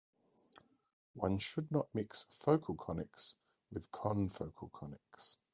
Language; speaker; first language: English; native; English